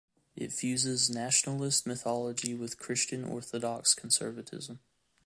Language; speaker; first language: English; native; English